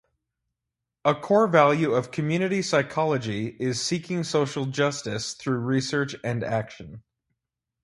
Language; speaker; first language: English; native; English